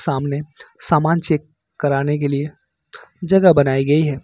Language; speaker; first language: Hindi; native; Hindi